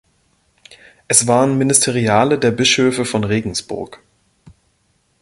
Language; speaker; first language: German; native; German